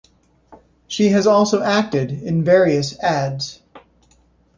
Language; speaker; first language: English; native; English